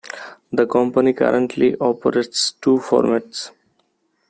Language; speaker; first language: English; non-native, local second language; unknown